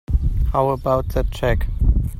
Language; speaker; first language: English; non-native, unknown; German